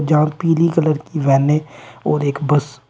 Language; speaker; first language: Hindi; native; Hindi